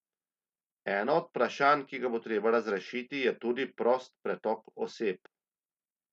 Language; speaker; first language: Slovenian; native; Slovenian